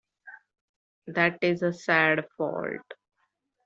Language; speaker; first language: English; non-native, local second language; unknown